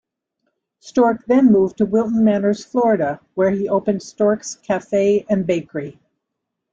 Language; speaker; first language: English; native; English